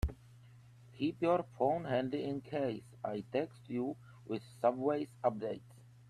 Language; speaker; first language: English; native; English